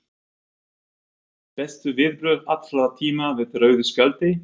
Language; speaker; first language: Icelandic; non-native, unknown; German